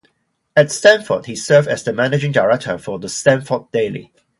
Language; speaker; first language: English; non-native, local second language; Cantonese